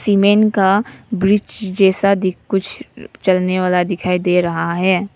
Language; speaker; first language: Hindi; non-native, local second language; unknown